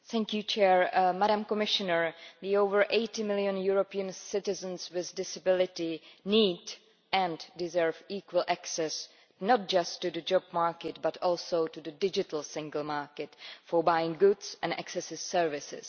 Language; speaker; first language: English; non-native, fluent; Czech